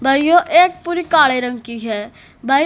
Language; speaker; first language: Hindi; native; Hindi